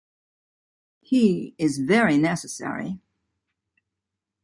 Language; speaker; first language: English; native; English